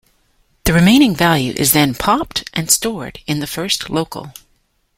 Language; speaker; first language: English; native; English